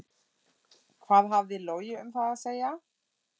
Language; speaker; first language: Icelandic; non-native, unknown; German